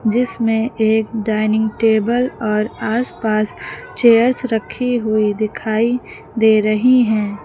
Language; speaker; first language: Hindi; native; Hindi